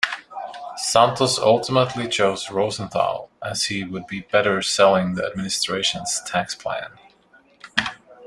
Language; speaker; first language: English; non-native, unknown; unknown